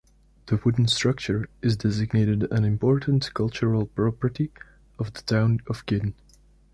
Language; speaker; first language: English; native; English